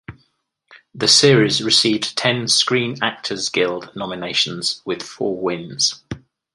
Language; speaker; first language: English; native; English